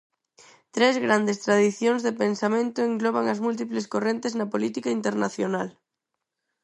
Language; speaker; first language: Galician; non-native, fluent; Spanish